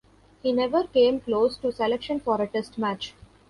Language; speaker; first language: English; non-native, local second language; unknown